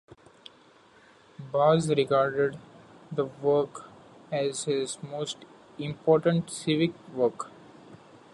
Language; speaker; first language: English; non-native, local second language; Marathi